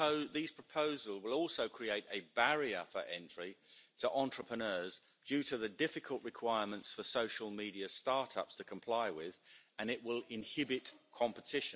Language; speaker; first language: English; native; English